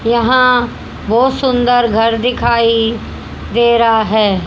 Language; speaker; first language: Hindi; native; Hindi